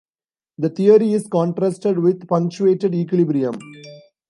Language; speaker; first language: English; non-native, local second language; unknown